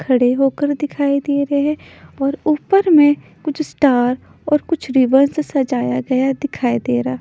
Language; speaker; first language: Hindi; non-native, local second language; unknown